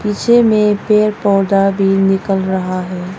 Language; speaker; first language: Hindi; non-native, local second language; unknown